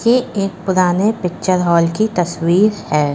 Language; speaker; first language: Hindi; native; Hindi